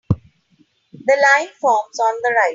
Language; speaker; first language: English; non-native, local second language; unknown